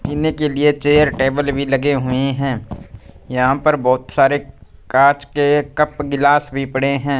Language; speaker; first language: Hindi; non-native, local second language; Punjabi